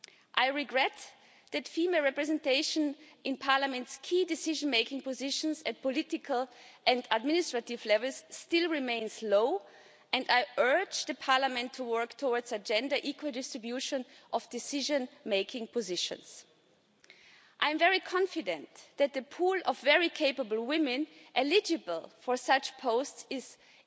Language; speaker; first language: English; non-native, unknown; German